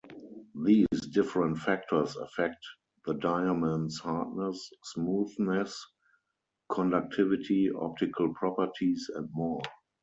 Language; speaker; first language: English; non-native, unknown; German